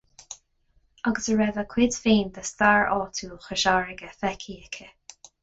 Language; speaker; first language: Irish; non-native, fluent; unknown